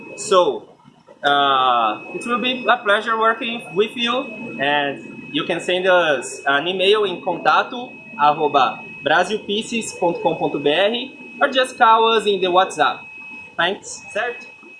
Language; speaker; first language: English; non-native, fluent; Portuguese